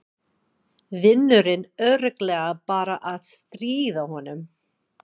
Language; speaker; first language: Icelandic; non-native, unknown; English